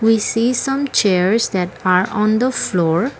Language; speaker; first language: English; non-native, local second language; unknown